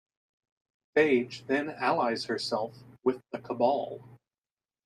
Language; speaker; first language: English; native; English